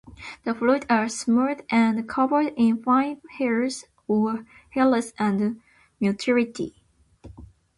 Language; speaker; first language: English; non-native, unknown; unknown